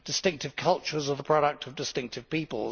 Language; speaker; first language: English; native; English